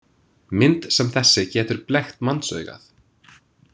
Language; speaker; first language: Icelandic; non-native, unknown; English